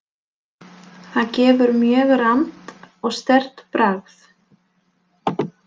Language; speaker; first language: Icelandic; non-native, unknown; Polish